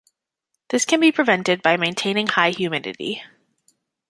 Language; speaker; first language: English; native; English